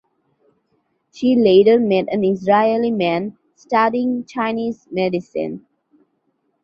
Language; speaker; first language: English; non-native, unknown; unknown